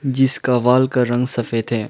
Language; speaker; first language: Hindi; non-native, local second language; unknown